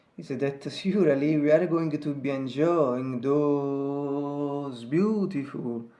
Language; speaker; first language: English; non-native, learner; Italian